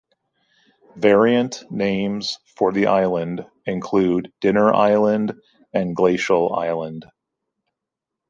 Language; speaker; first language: English; native; English